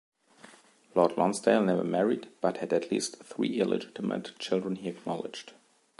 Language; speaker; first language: English; non-native, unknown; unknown